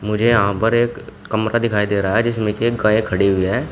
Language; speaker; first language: Hindi; native; Hindi